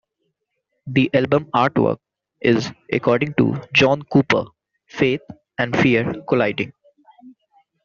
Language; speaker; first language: English; native; English